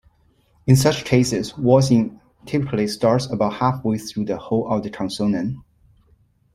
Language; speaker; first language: English; non-native, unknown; Chinese